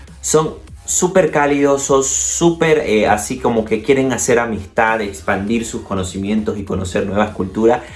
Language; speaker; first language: Spanish; native; Spanish